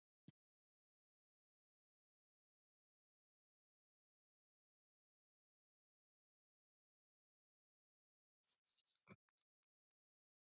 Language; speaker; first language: Icelandic; non-native, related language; Danish